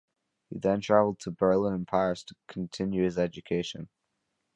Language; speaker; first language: English; native; English